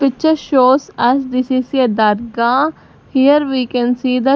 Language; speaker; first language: English; non-native, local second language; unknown